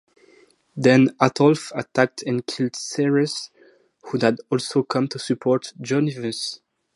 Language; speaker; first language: English; non-native, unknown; French